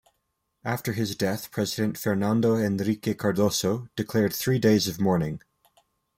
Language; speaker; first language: English; native; English